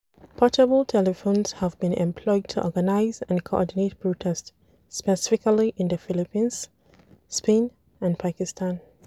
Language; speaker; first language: English; non-native, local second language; Hausa